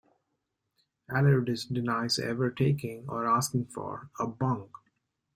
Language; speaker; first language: English; non-native, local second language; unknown